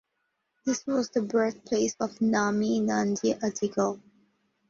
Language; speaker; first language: English; non-native, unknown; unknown